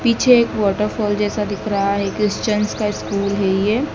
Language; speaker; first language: Hindi; native; Hindi